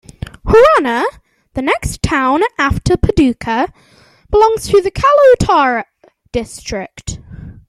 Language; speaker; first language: English; native; English